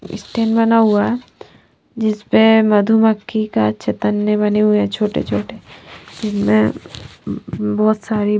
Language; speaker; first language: Hindi; non-native, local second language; Punjabi